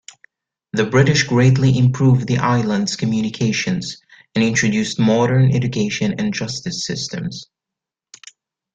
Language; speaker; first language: English; native; English